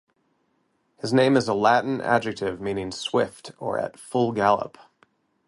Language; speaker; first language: English; native; English